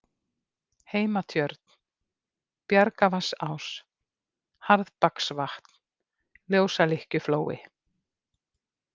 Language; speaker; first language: Icelandic; native; Icelandic